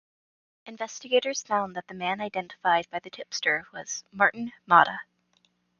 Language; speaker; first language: English; native; English